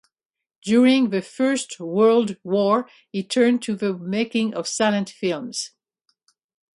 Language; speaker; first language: English; native; English